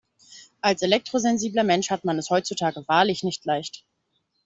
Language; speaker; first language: German; native; German